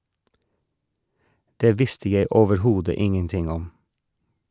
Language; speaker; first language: Norwegian; non-native, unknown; English